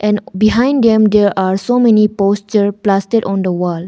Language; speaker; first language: English; non-native, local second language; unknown